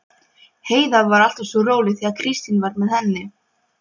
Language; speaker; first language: Icelandic; non-native, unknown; Polish